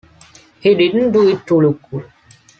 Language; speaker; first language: English; non-native, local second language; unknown